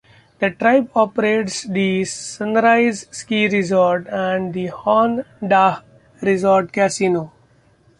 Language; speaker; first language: English; non-native, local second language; Marathi